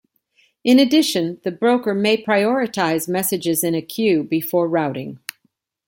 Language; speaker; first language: English; native; English